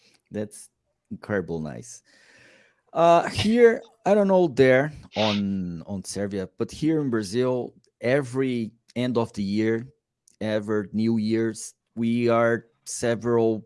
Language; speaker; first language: English; non-native, learner; Portuguese